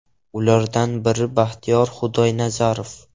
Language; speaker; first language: Uzbek; non-native, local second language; Russian